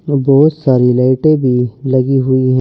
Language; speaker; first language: Hindi; native; Hindi